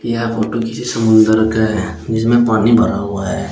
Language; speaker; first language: Hindi; native; Hindi